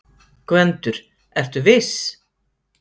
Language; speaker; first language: Icelandic; native; Icelandic